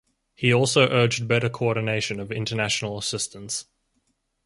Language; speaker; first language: English; native; English